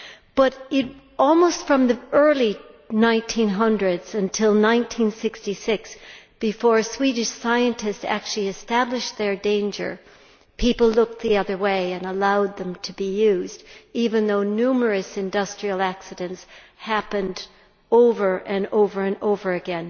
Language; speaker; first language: English; native; English